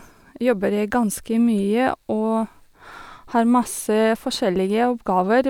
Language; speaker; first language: Norwegian; non-native, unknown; Russian